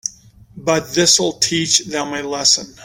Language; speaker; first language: English; native; English